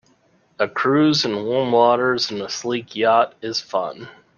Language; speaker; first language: English; native; English